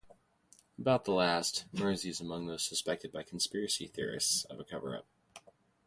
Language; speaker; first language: English; native; English